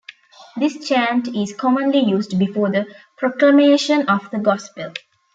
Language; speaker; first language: English; non-native, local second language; Tamil